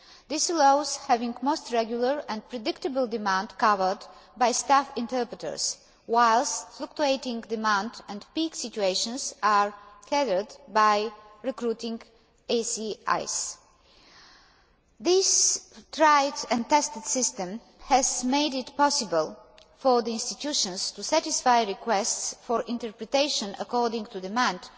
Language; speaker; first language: English; non-native, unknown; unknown